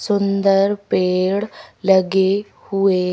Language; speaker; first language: Hindi; native; Hindi